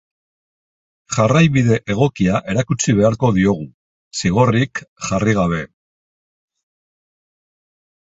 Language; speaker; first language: Basque; non-native, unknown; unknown